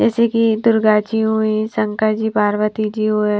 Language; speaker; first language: Hindi; non-native, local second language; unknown